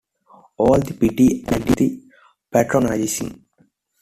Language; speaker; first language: English; non-native, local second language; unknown